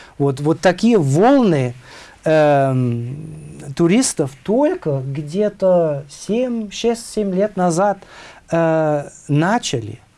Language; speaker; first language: Russian; non-native, fluent; German